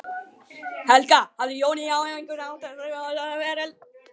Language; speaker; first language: Icelandic; non-native, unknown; Chinese